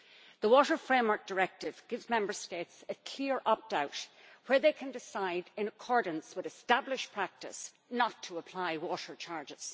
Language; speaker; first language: English; native; English